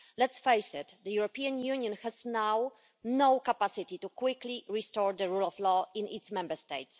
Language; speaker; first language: English; non-native, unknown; Polish